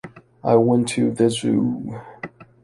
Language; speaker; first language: English; non-native, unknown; Chinese